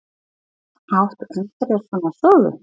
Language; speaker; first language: Icelandic; non-native, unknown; Polish